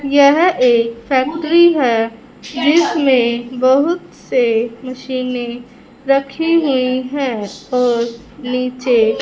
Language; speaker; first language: Hindi; non-native, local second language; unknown